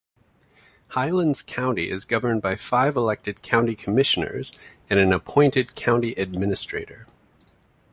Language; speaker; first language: English; native; English